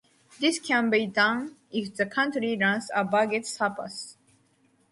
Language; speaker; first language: English; non-native, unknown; Japanese